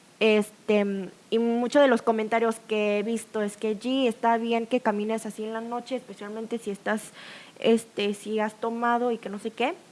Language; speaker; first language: Spanish; early bilingual, other home language; Korean